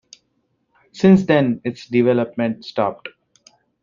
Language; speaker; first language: English; non-native, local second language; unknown